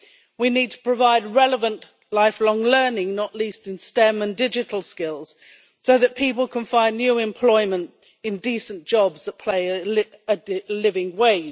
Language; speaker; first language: English; native; English